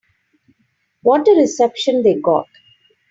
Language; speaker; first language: English; non-native, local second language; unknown